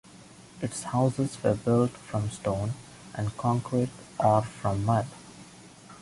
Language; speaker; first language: English; non-native, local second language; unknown